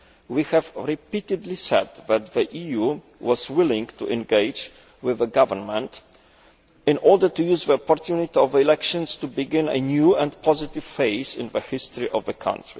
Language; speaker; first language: English; native; English